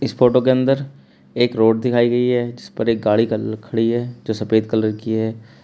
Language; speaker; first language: Hindi; native; Hindi